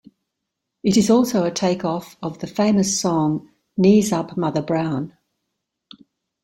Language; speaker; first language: English; native; English